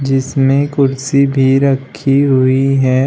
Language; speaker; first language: Hindi; native; Hindi